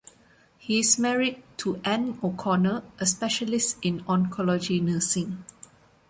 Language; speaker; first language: English; non-native, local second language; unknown